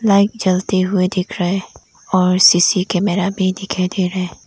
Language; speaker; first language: Hindi; non-native, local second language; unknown